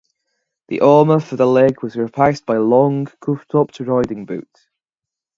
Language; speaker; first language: English; native; English